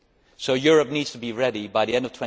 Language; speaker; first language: English; non-native, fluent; Dutch